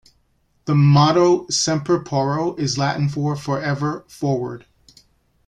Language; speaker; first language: English; native; English